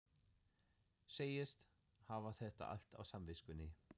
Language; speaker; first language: Icelandic; non-native, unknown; German